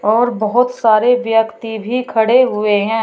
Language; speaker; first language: Hindi; native; Hindi